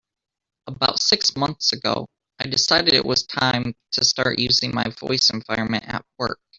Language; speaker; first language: English; native; English